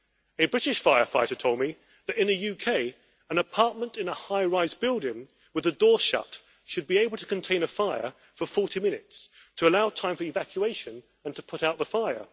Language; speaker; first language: English; native; English